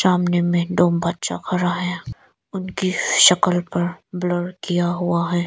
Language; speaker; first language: Hindi; non-native, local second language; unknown